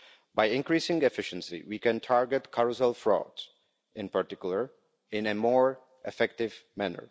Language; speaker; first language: English; non-native, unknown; Czech